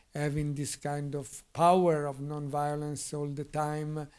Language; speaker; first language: English; non-native, fluent; Italian